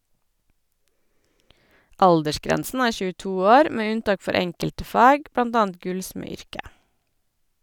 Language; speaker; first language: Norwegian; native; Norwegian